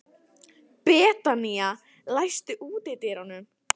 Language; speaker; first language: Icelandic; non-native, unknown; Italian